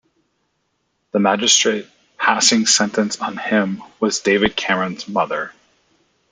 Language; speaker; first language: English; native; English